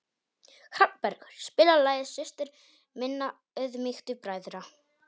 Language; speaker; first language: Icelandic; non-native, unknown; Polish